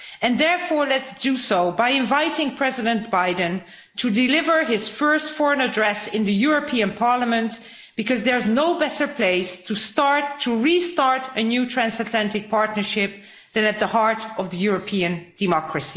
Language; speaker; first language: English; non-native, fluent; Dutch